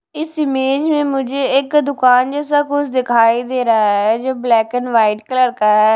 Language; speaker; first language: Hindi; non-native, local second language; Punjabi